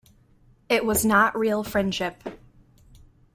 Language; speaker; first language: English; native; English